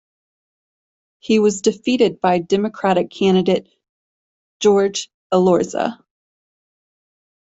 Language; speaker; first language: English; native; English